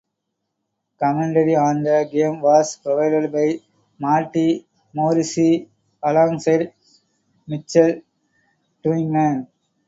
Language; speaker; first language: English; non-native, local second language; Tamil